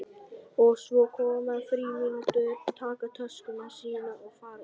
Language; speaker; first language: Icelandic; non-native, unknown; Vietnamese